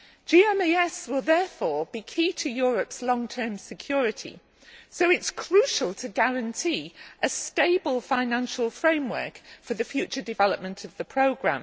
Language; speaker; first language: English; native; English